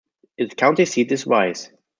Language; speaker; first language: English; non-native, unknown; German